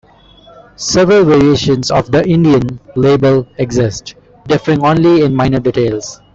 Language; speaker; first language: English; non-native, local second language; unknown